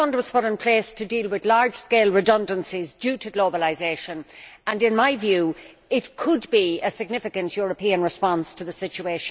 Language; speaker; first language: English; native; English